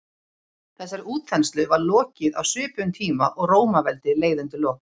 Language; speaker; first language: Icelandic; native; Icelandic